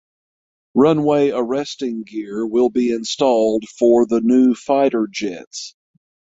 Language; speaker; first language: English; native; English